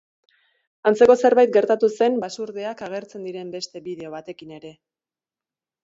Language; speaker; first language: Basque; native; Basque